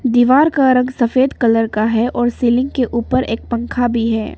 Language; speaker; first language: Hindi; early bilingual, other home language; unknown